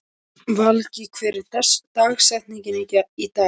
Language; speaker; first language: Icelandic; non-native, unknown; Polish